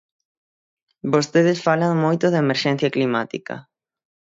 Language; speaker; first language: Galician; native; Galician